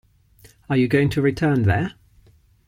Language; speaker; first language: English; non-native, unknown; Ligurian